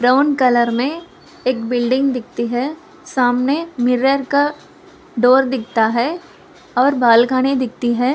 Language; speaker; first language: Hindi; non-native, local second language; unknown